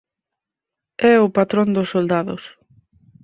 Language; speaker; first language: Galician; native; Galician